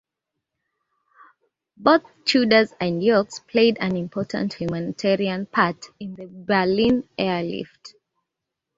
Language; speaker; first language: English; native; English